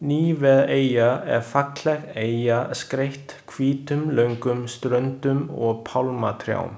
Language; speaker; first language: Icelandic; non-native, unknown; Chinese